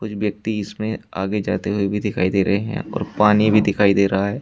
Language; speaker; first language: Hindi; native; Hindi